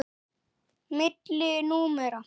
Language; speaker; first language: Icelandic; native; Icelandic